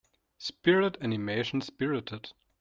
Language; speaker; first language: English; non-native, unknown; German